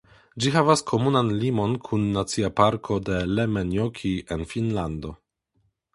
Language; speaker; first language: Esperanto; non-native, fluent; Polish